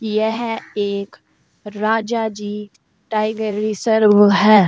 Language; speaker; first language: Hindi; native; Hindi